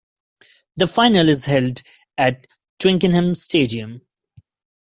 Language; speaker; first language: English; non-native, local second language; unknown